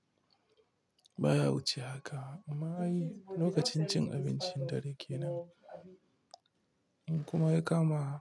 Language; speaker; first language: Hausa; non-native, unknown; Igbo